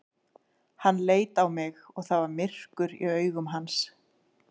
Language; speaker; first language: Icelandic; native; Icelandic